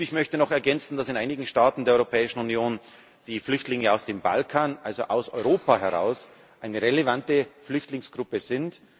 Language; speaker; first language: German; native; German